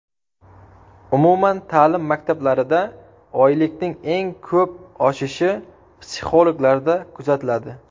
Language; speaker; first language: Uzbek; native; Uzbek